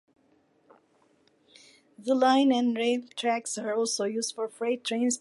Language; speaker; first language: English; non-native, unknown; Turkish